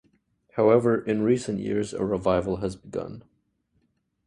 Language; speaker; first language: English; native; English